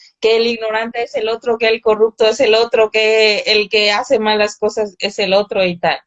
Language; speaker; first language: Spanish; native; Spanish